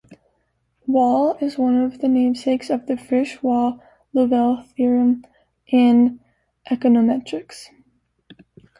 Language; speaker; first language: English; native; English